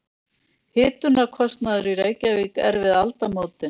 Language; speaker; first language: Icelandic; native; Icelandic